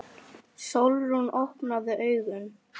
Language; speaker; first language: Icelandic; non-native, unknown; Lithuanian